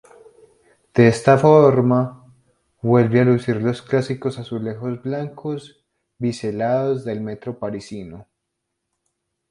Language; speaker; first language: Spanish; native; Spanish